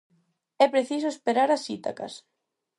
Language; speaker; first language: Galician; non-native, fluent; Spanish